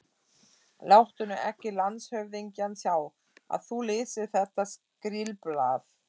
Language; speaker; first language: Icelandic; non-native, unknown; German